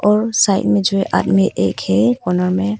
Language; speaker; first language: Hindi; early bilingual, other home language; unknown